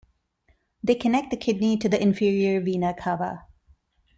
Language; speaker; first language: English; non-native, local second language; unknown